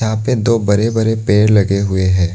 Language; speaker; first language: Hindi; non-native, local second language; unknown